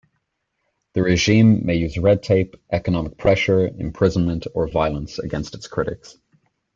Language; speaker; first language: English; native; English